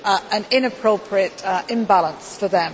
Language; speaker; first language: English; native; English